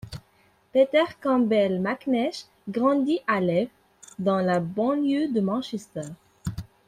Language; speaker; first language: French; non-native, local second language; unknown